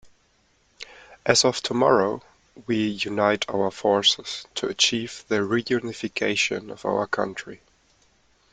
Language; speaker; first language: English; non-native, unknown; German